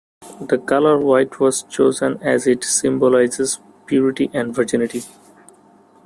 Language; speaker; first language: English; non-native, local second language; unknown